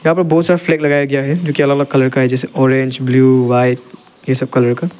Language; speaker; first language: Hindi; non-native, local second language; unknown